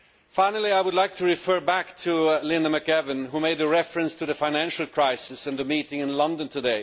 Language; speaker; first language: English; non-native, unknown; Swedish